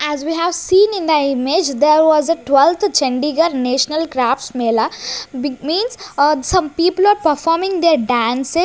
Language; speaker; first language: English; non-native, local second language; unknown